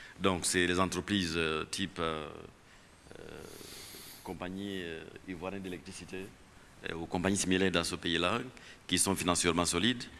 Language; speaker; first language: French; non-native, local second language; Kinyarwanda